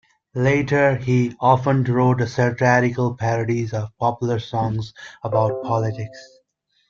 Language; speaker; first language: English; non-native, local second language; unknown